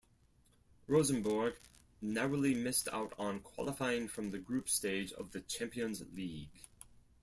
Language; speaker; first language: English; non-native, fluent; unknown